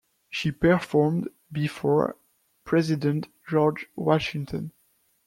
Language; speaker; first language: English; non-native, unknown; French